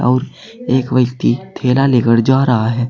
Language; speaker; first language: Hindi; native; Hindi